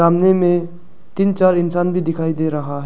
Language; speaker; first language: Hindi; non-native, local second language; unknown